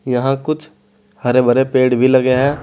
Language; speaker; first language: Hindi; native; Hindi